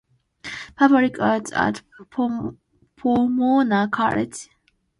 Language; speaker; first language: English; non-native, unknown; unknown